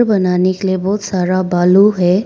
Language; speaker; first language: Hindi; non-native, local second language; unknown